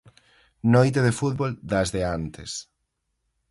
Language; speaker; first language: Galician; native; Galician